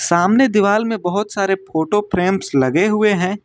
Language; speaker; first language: Hindi; native; Hindi